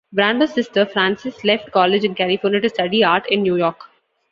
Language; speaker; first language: English; non-native, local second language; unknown